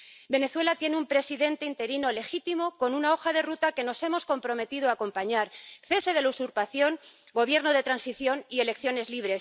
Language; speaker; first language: Spanish; native; Spanish